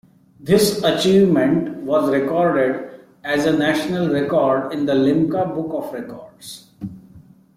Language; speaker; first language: English; non-native, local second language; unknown